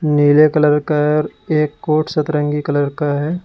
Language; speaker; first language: Hindi; native; Hindi